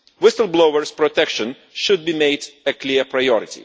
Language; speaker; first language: English; non-native, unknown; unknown